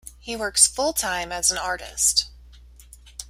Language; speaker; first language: English; native; English